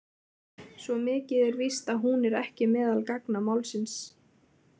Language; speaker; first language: Icelandic; native; Icelandic